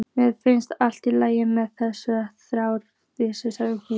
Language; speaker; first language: Icelandic; native; Icelandic